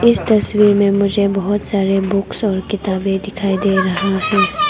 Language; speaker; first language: Hindi; non-native, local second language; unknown